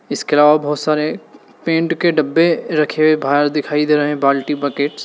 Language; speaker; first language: Hindi; native; Hindi